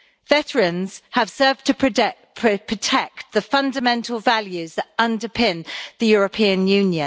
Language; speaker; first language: English; native; English